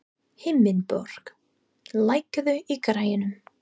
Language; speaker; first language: Icelandic; non-native, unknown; English